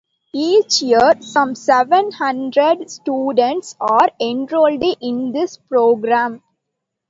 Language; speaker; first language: English; non-native, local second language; Tamil